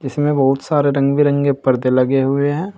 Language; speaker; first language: Hindi; native; Hindi